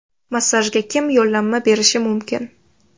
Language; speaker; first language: Uzbek; native; Uzbek